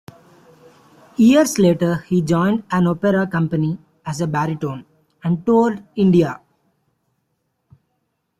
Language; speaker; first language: English; non-native, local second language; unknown